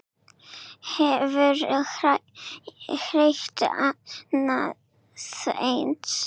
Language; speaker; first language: Icelandic; non-native, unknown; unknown